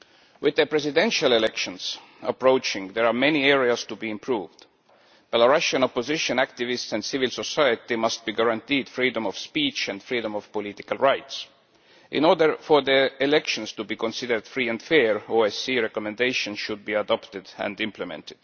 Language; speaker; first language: English; non-native, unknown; Estonian